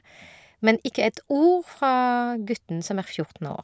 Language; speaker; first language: Norwegian; non-native, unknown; French